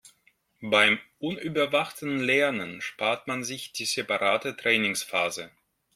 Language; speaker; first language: German; non-native, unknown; Russian